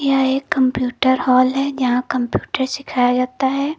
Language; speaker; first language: Hindi; native; Hindi